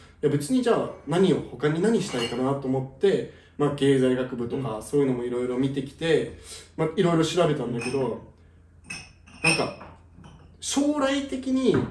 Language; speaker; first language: Japanese; early bilingual, heritage; Japanese